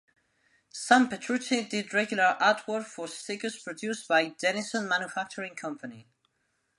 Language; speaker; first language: English; non-native, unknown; Spanish